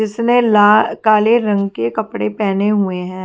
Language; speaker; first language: Hindi; native; Hindi